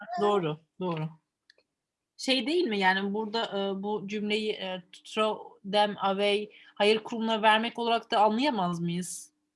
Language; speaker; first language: Turkish; native; Turkish